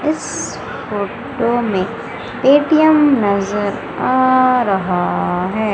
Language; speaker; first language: Hindi; native; Hindi